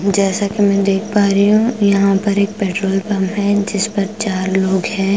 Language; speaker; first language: Hindi; non-native, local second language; Punjabi